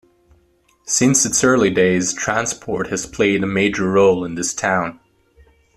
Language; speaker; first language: English; native; English